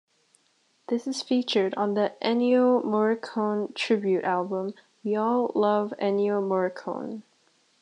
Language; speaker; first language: English; native; English